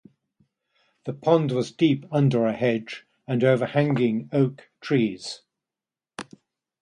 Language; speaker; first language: English; native; English